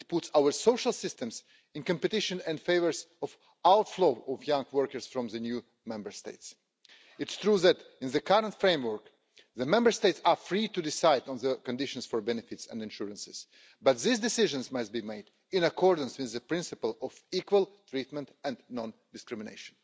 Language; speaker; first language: English; non-native, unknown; Russian